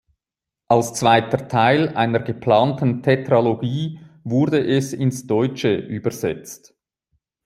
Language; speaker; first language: German; native; German